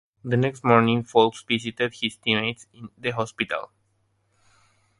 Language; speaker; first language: English; non-native, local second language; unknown